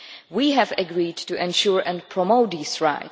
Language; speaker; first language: English; non-native, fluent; Czech